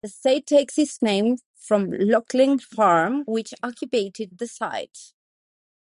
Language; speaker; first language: English; non-native, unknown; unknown